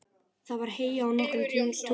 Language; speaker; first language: Icelandic; native; Icelandic